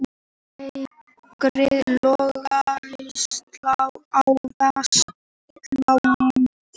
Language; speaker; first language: Icelandic; native; Icelandic